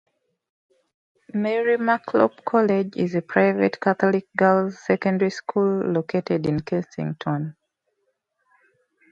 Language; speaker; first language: English; native; English